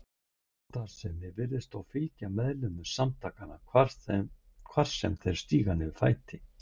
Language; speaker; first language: Icelandic; native; Icelandic